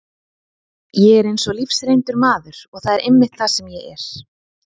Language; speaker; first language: Icelandic; native; Icelandic